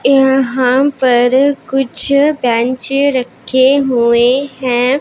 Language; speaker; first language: Hindi; non-native, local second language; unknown